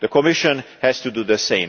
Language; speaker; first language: English; non-native, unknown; Hungarian